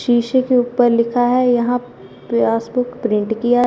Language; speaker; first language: Hindi; non-native, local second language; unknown